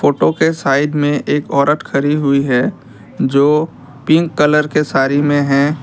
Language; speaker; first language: Hindi; non-native, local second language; Assamese